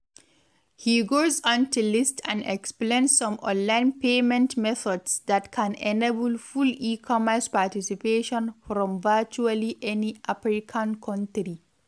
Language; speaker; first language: English; non-native, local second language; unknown